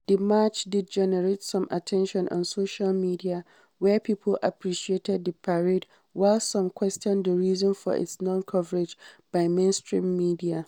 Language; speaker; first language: English; non-native, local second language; Hausa